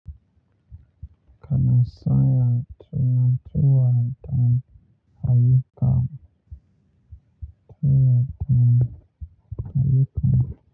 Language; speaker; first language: Hausa; non-native, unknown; Yoruba